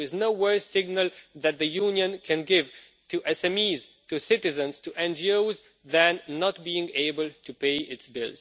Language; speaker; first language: English; non-native, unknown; Romanian